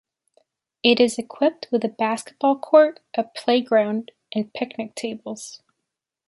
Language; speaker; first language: English; native; English